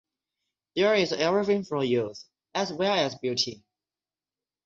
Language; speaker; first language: English; non-native, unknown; Chinese